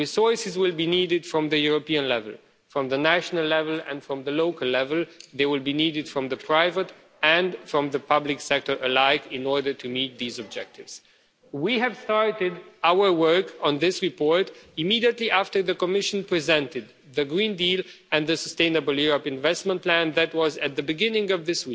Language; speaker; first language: English; non-native, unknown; Romanian